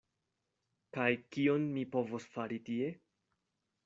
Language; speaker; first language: Esperanto; non-native, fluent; Spanish